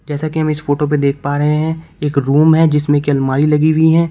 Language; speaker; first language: Hindi; native; Hindi